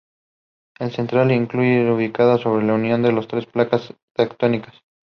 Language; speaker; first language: English; non-native, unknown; Spanish